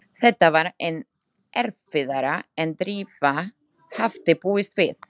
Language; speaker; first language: Icelandic; non-native, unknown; Slovak